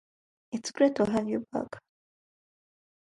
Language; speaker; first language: English; native; English